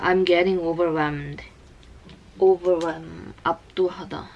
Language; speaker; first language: English; non-native, learner; Korean